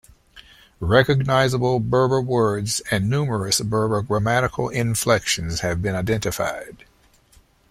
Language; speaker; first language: English; native; English